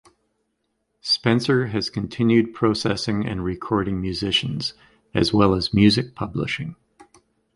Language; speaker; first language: English; native; English